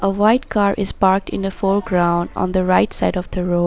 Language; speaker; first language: English; non-native, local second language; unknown